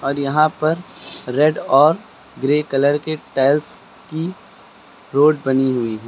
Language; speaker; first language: Hindi; native; Hindi